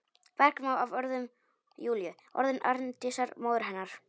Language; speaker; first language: Icelandic; non-native, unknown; Polish